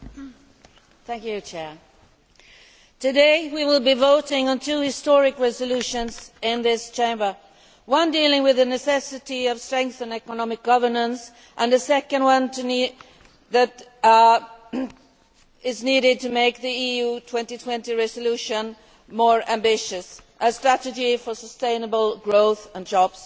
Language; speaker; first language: English; non-native, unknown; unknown